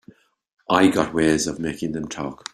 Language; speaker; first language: English; native; English